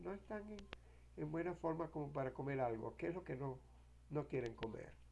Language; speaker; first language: Spanish; native; Spanish